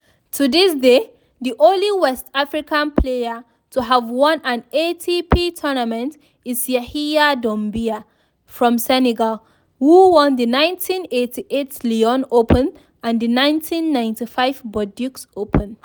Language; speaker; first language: English; non-native, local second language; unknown